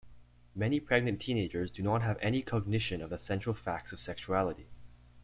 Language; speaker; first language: English; native; English